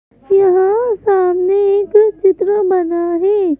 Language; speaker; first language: Hindi; native; Hindi